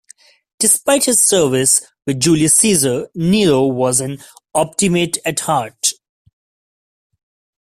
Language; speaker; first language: English; non-native, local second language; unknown